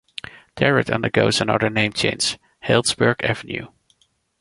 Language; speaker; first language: English; non-native, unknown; Dutch